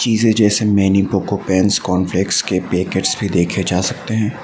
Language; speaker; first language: Hindi; non-native, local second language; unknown